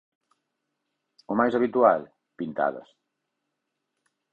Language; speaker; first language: Galician; native; Galician